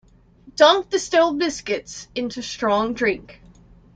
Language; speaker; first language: English; native; English